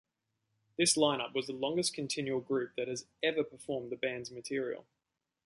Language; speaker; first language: English; native; English